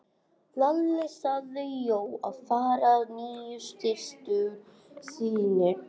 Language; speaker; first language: Icelandic; non-native, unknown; English